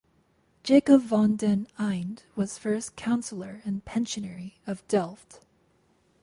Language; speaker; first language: English; native; English